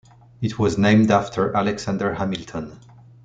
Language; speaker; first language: English; non-native, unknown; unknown